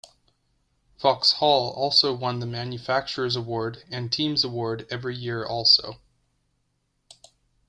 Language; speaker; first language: English; native; English